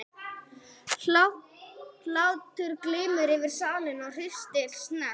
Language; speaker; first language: Icelandic; non-native, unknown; English